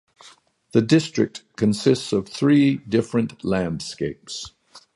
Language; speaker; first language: English; native; English